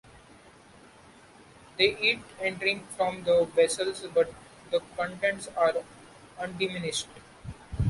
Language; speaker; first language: English; non-native, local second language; Marathi